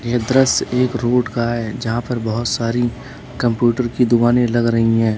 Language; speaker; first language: Hindi; native; Hindi